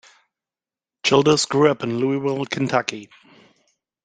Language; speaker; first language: English; non-native, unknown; German